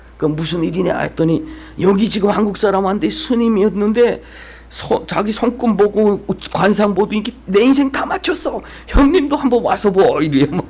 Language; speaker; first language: Korean; native; Korean